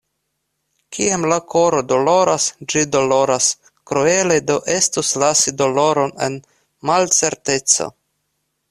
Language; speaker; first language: Esperanto; non-native, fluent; Russian